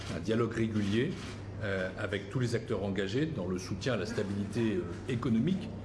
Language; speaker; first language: French; native; French